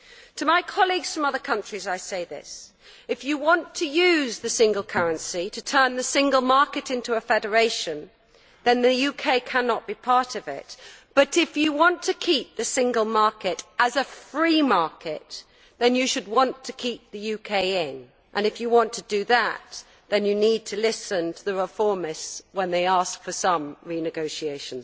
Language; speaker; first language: English; native; English